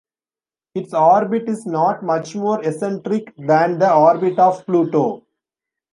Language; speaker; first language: English; non-native, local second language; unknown